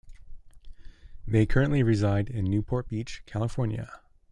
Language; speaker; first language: English; native; English